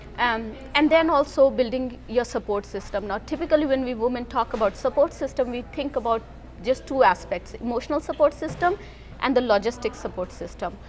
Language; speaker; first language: English; non-native, local second language; Hindi